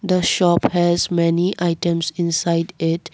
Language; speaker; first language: English; non-native, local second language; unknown